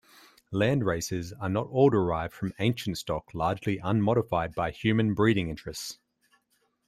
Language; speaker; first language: English; native; English